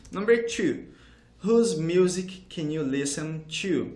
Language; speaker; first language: English; non-native, fluent; Portuguese